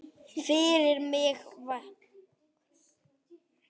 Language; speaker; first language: Icelandic; native; Icelandic